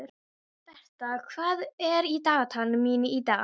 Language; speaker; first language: Icelandic; non-native, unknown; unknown